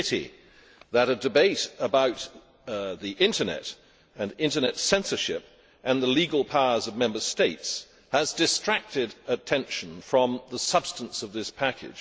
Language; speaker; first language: English; native; English